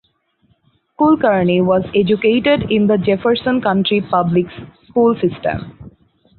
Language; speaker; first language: English; non-native, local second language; Bangla